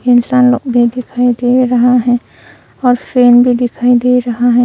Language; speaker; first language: Hindi; non-native, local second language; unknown